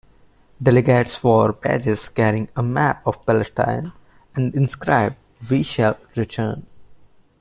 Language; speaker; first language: English; non-native, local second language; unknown